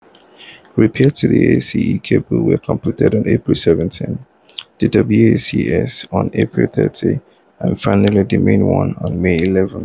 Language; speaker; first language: English; non-native, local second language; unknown